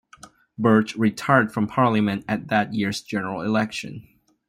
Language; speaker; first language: English; non-native, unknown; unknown